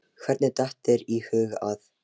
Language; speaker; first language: Icelandic; non-native, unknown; Lithuanian